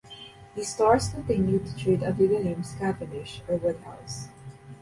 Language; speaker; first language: English; non-native, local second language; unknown